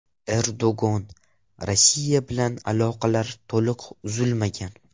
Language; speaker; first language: Uzbek; non-native, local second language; Russian